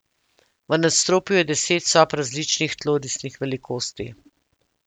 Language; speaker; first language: Slovenian; native; Slovenian